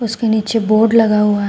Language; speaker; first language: Hindi; native; Hindi